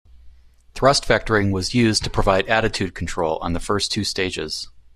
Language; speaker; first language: English; native; English